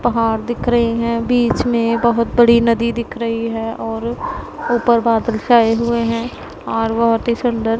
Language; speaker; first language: Hindi; non-native, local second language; Punjabi